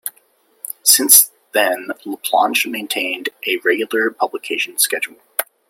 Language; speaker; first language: English; native; English